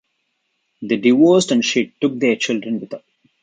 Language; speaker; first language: English; non-native, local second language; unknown